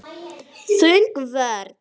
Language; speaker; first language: Icelandic; non-native, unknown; Arabic